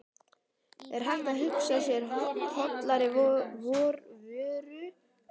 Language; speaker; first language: Icelandic; native; Icelandic